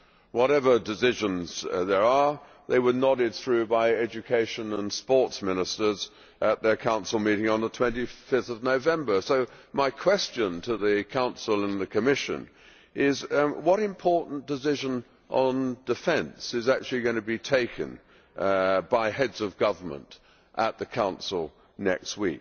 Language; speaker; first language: English; native; English